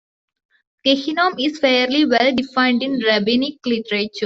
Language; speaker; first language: English; non-native, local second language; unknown